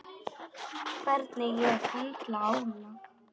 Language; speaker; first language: Icelandic; non-native, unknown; Polish